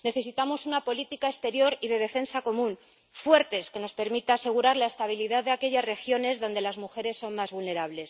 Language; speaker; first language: Spanish; native; Spanish